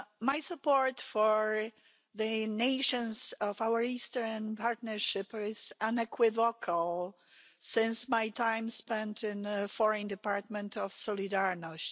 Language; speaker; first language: English; non-native, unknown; Polish